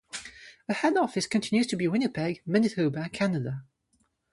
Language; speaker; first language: English; non-native, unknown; French